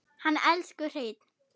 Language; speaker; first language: Icelandic; non-native, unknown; German